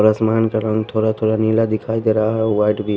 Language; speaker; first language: Hindi; non-native, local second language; Bhojpuri